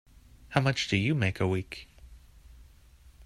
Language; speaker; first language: English; native; English